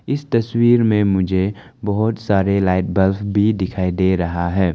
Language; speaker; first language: Hindi; non-native, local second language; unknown